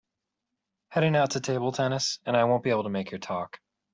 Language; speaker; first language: English; native; English